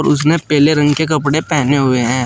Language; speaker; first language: Hindi; native; Hindi